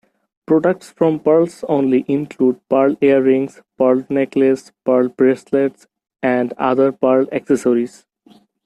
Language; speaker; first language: English; non-native, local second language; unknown